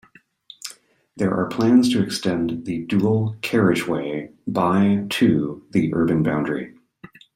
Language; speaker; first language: English; native; English